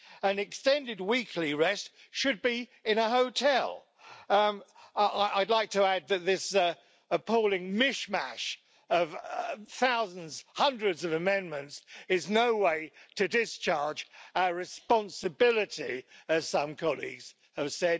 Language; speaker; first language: English; native; English